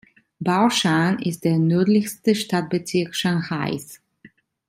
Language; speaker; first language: German; non-native, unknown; Italian